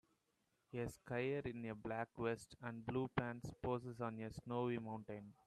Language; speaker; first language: English; non-native, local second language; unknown